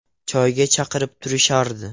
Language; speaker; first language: Uzbek; non-native, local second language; Russian